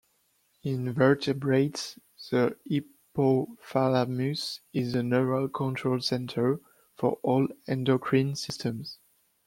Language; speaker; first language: English; non-native, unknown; French